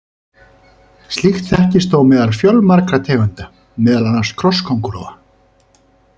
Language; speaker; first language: Icelandic; native; Icelandic